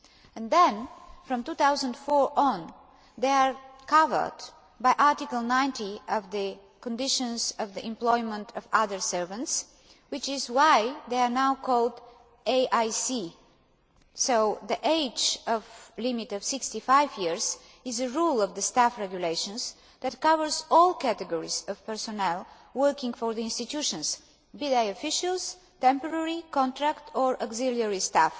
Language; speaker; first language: English; non-native, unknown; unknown